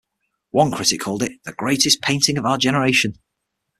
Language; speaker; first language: English; native; English